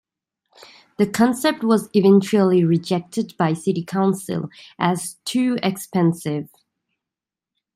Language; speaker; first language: English; native; English